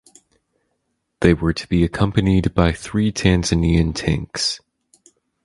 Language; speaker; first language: English; native; English